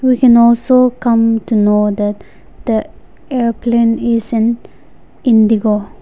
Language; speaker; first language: English; non-native, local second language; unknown